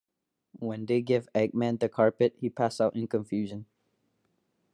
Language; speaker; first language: English; non-native, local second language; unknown